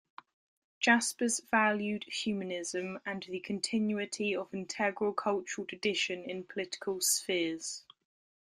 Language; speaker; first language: English; native; English